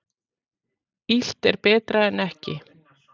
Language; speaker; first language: Icelandic; native; Icelandic